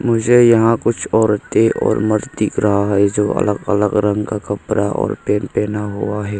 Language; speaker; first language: Hindi; non-native, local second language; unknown